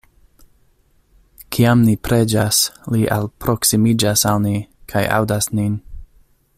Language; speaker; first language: Esperanto; non-native, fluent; English